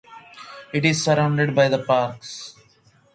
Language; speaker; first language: English; native; English